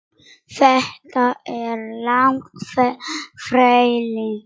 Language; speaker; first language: Icelandic; non-native, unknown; Polish